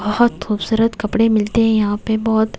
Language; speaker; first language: Hindi; native; Hindi